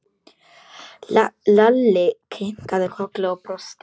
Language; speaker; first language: Icelandic; non-native, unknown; Polish